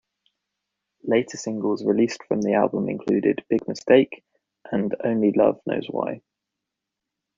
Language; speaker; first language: English; native; English